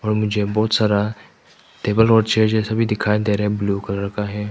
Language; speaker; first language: Hindi; non-native, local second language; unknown